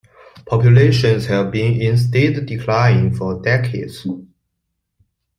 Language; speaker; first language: English; non-native, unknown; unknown